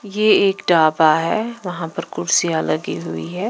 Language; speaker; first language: Hindi; non-native, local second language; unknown